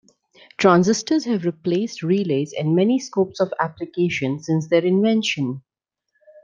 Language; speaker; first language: English; non-native, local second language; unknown